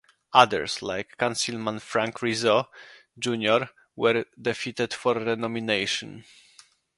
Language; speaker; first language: English; non-native, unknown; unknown